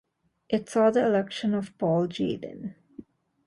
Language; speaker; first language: English; non-native, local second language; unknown